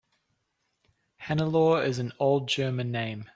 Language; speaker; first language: English; native; English